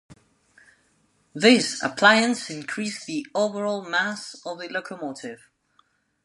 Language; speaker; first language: English; non-native, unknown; Spanish